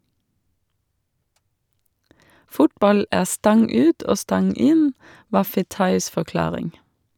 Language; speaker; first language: Norwegian; non-native, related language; Danish